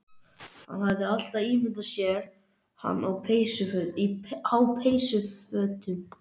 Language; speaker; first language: Icelandic; native; Icelandic